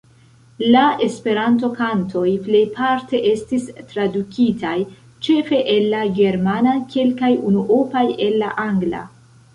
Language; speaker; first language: Esperanto; non-native, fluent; Central Kurdish